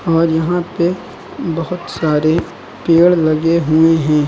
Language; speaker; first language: Hindi; native; Hindi